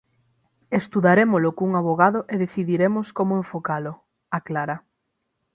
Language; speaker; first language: Galician; native; Galician